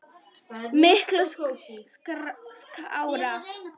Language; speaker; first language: Icelandic; non-native, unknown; Polish